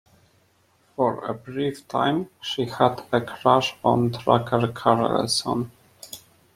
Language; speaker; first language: English; non-native, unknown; Polish